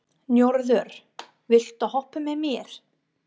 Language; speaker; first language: Icelandic; non-native, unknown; English